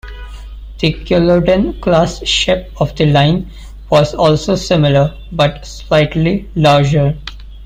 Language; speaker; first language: English; non-native, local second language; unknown